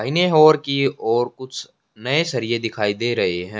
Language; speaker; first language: Hindi; native; Hindi